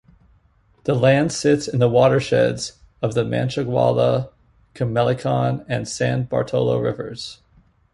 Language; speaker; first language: English; native; English